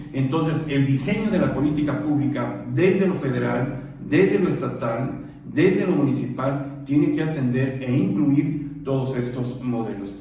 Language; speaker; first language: Spanish; non-native, local second language; Purepecha